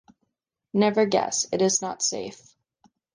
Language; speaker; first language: English; native; English